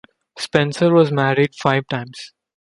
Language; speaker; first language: English; non-native, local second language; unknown